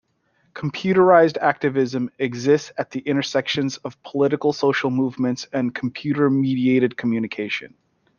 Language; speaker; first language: English; native; English